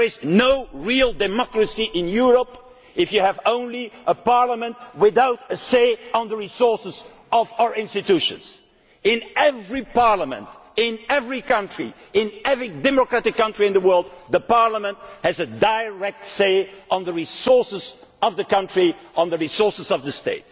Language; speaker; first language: English; non-native, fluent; Dutch